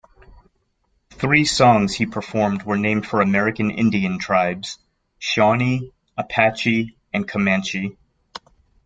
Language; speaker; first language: English; native; English